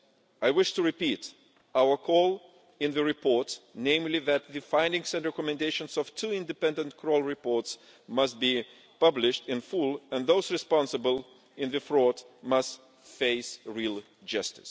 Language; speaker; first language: English; non-native, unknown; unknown